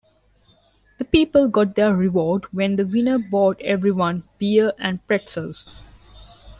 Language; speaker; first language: English; non-native, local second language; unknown